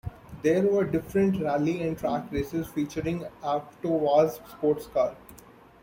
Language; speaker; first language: English; non-native, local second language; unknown